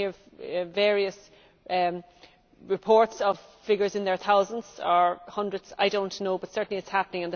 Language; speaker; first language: English; native; English